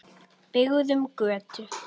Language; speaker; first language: Icelandic; native; Icelandic